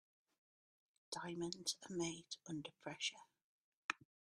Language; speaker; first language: English; native; English